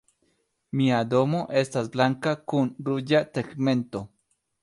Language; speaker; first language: Esperanto; non-native, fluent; Spanish